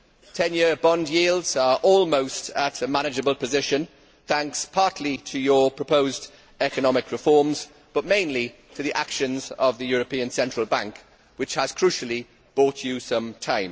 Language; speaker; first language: English; native; English